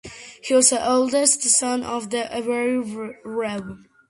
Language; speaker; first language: English; non-native, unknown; Georgian